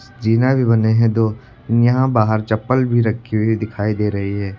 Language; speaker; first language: Hindi; native; Hindi